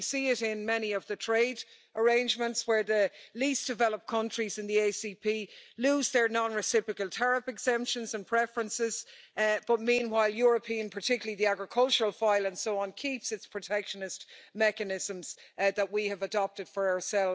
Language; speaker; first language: English; native; English